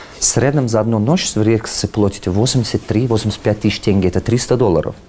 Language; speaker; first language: Russian; non-native, local second language; Tajik